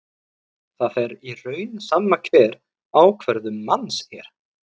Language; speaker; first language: Icelandic; native; Icelandic